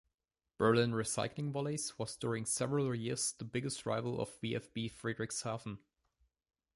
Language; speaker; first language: English; non-native, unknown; German